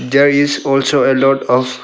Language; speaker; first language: English; non-native, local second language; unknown